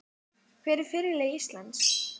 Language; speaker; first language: Icelandic; native; Icelandic